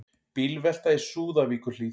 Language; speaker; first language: Icelandic; native; Icelandic